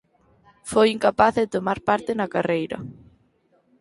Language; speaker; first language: Galician; native; Galician